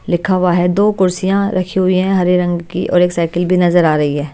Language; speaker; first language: Hindi; native; Hindi